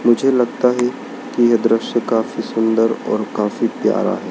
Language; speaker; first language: Hindi; native; Hindi